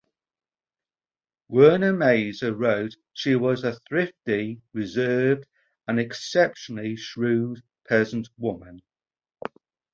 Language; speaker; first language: English; native; English